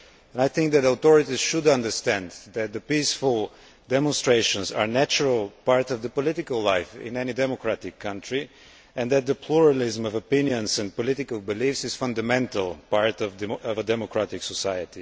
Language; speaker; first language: English; non-native, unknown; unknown